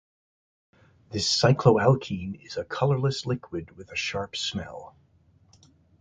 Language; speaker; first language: English; native; English